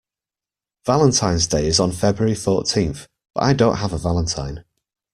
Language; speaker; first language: English; native; English